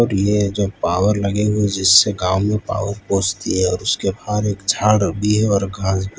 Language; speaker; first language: Hindi; non-native, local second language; Gujarati